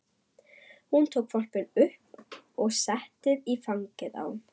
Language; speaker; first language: Icelandic; non-native, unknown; German